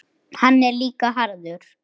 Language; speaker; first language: Icelandic; native; Icelandic